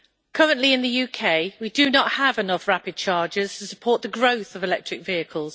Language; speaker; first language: English; native; English